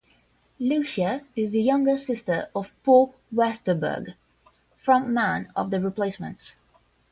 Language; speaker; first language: English; non-native, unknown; Portuguese